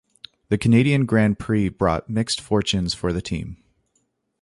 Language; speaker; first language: English; native; English